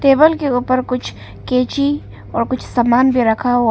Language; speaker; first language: Hindi; non-native, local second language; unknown